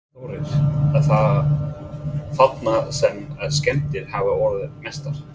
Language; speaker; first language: Icelandic; non-native, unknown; English